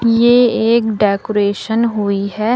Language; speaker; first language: Hindi; native; Hindi